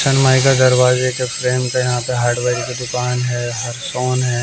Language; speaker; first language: Hindi; native; Hindi